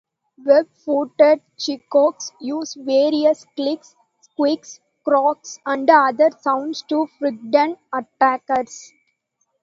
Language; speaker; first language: English; non-native, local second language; Tamil